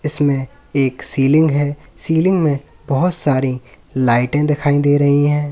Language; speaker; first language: Hindi; native; Hindi